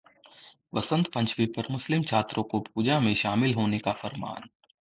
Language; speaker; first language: Hindi; native; Hindi